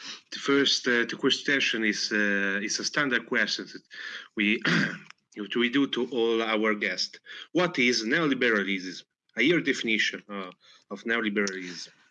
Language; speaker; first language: English; non-native, fluent; Italian